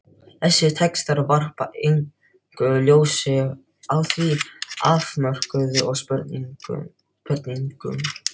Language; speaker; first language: Icelandic; non-native, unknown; Filipino